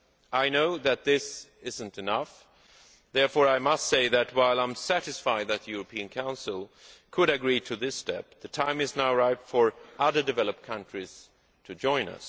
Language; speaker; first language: English; non-native, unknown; Swedish